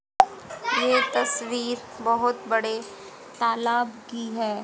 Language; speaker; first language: Hindi; native; Hindi